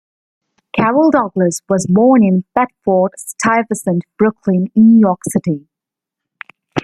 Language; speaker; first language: English; native; English